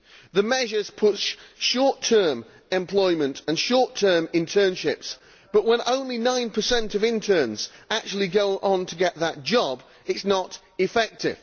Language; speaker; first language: English; native; English